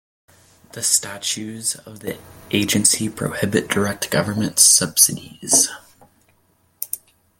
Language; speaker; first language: English; native; English